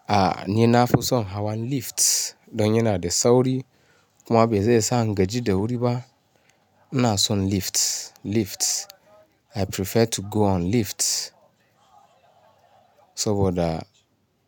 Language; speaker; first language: Hausa; non-native, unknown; Yoruba